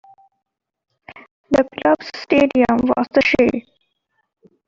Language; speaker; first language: English; non-native, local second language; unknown